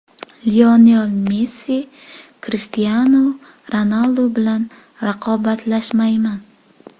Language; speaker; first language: Uzbek; native; Uzbek